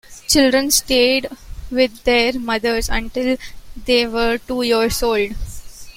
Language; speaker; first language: English; non-native, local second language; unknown